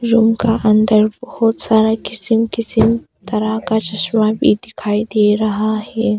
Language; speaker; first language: Hindi; early bilingual, other home language; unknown